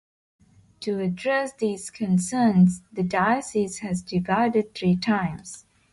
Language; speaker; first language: English; non-native, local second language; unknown